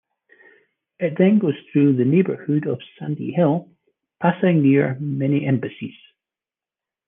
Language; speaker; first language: English; native; English